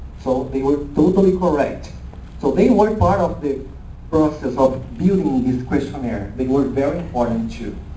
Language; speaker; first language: English; non-native, fluent; Portuguese